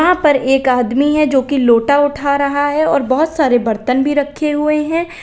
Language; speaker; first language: Hindi; native; Hindi